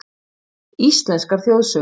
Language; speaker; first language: Icelandic; native; Icelandic